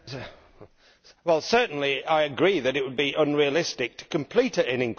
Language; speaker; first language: English; native; English